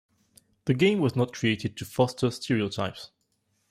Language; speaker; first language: English; non-native, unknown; French